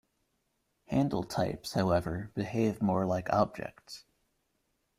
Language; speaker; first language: English; native; English